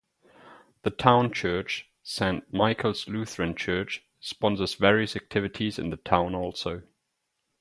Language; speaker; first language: English; non-native, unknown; German